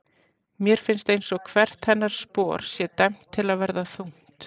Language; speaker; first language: Icelandic; native; Icelandic